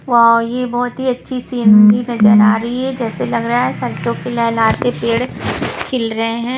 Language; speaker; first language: Hindi; non-native, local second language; Punjabi